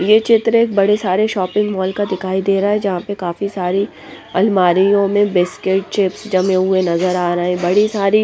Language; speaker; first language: Hindi; non-native, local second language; Punjabi